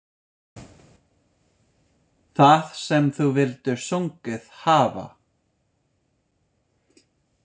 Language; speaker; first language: Icelandic; non-native, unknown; English